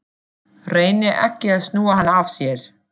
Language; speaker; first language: Icelandic; non-native, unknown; German